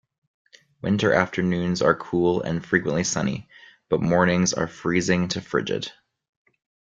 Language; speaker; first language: English; native; English